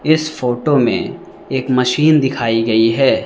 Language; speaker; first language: Hindi; non-native, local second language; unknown